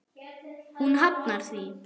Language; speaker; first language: Icelandic; non-native, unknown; German